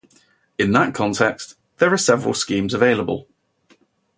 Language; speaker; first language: English; native; English